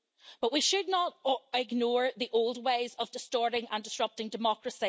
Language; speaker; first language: English; native; English